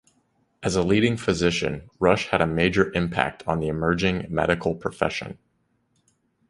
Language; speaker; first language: English; native; English